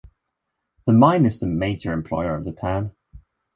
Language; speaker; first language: English; non-native, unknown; Swedish